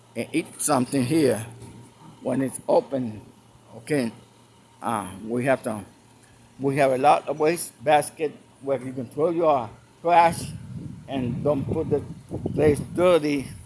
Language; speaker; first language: English; non-native, fluent; Spanish